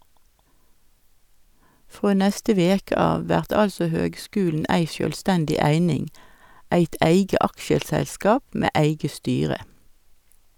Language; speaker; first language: Norwegian; native; Norwegian